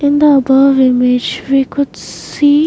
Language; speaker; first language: English; non-native, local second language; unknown